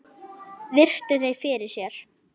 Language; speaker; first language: Icelandic; native; Icelandic